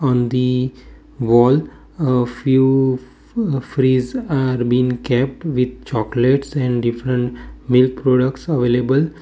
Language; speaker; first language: English; non-native, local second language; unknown